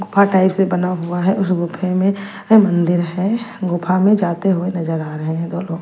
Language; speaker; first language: Hindi; non-native, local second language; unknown